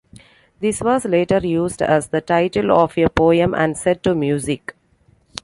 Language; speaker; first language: English; non-native, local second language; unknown